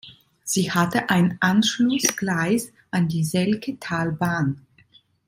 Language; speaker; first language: German; non-native, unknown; Italian